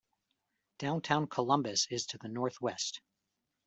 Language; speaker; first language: English; native; English